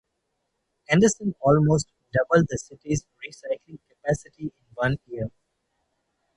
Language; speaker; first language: English; non-native, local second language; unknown